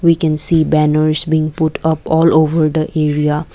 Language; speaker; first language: English; non-native, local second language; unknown